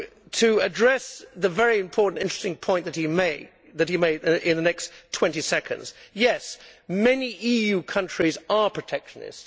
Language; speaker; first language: English; native; English